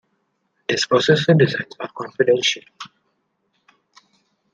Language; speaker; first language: English; non-native, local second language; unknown